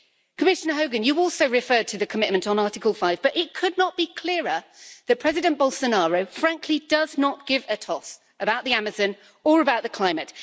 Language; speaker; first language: English; native; English